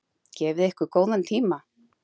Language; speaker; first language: Icelandic; native; Icelandic